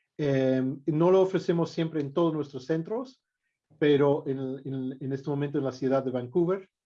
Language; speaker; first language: Spanish; non-native, fluent; English